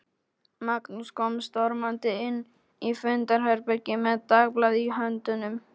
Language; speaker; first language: Icelandic; non-native, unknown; Polish